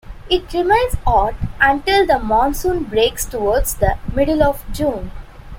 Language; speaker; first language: English; non-native, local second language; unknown